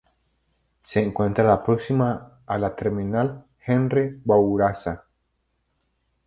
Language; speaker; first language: Spanish; native; Spanish